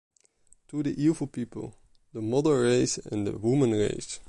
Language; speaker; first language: English; non-native, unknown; Dutch